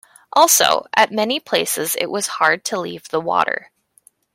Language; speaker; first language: English; native; English